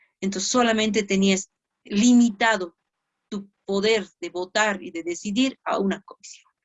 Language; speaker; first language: Spanish; native; Spanish